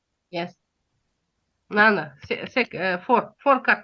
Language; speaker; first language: English; non-native, learner; Russian